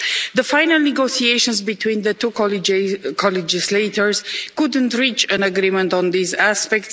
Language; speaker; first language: English; non-native, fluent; Romanian